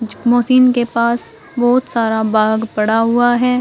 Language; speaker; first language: Hindi; native; Hindi